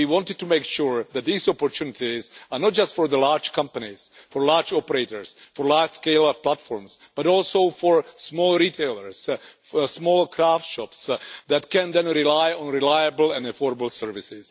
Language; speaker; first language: English; non-native, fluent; Czech